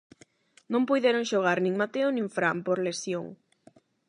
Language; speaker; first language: Galician; non-native, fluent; Spanish